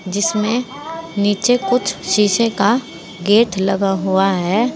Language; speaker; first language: Hindi; native; Hindi